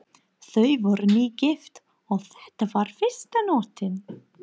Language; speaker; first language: Icelandic; non-native, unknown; English